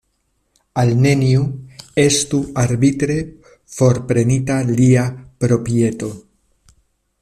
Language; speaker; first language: Esperanto; non-native, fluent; Spanish